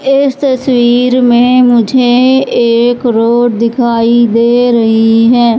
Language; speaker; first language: Hindi; native; Hindi